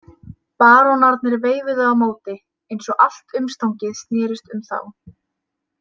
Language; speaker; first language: Icelandic; native; Icelandic